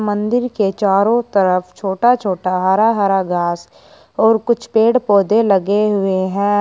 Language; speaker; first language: Hindi; native; Hindi